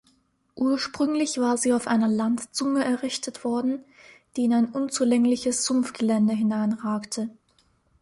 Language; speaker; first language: German; native; German